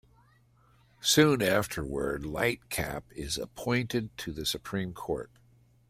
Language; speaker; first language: English; native; English